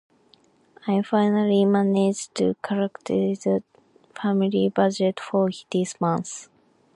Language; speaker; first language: English; non-native, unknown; Japanese